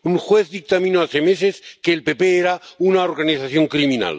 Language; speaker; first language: Spanish; non-native, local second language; Catalan